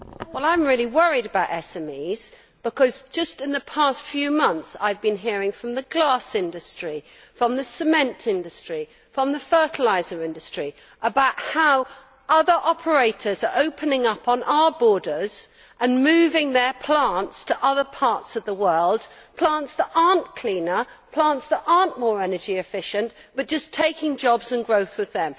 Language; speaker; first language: English; native; English